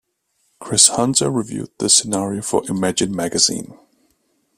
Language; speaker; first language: English; native; English